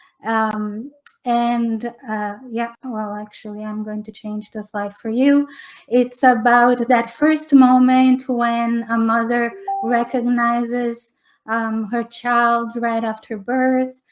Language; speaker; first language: English; non-native, fluent; Portuguese